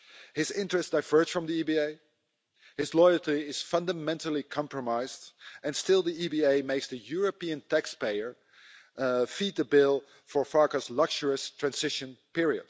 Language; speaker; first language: English; non-native, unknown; Dutch